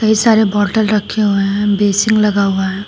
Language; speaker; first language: Hindi; native; Hindi